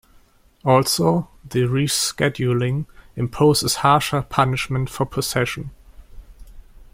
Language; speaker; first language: English; non-native, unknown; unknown